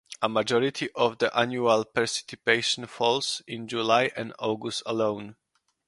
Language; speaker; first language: English; non-native, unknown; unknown